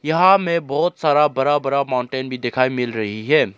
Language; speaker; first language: Hindi; non-native, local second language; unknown